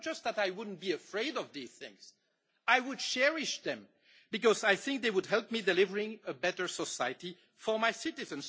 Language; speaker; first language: English; non-native, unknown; French